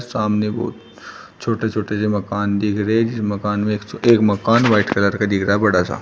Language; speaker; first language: Hindi; native; Hindi